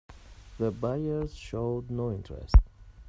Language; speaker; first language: English; non-native, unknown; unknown